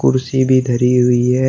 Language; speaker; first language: Hindi; native; Hindi